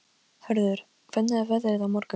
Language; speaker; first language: Icelandic; non-native, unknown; Polish